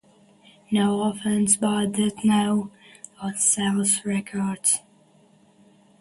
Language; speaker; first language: English; native; English